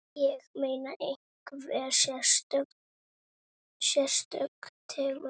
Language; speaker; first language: Icelandic; native; Icelandic